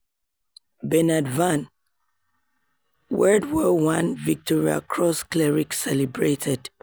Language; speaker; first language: English; non-native, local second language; Yoruba